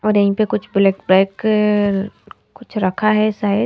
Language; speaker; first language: Hindi; native; Hindi